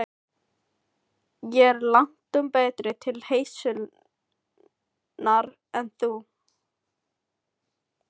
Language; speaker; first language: Icelandic; non-native, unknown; Filipino